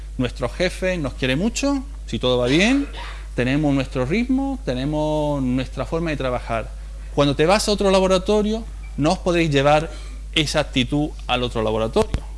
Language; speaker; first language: Spanish; non-native, fluent; Italian